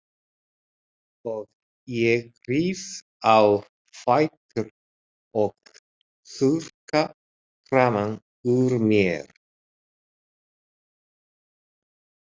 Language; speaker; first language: Icelandic; non-native, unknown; Japanese